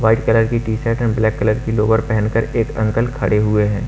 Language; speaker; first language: Hindi; native; Hindi